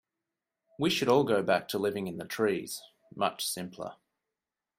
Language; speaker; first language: English; native; English